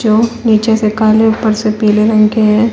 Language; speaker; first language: Hindi; native; Hindi